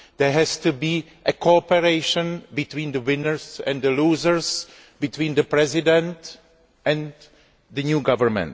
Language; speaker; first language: English; non-native, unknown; Greek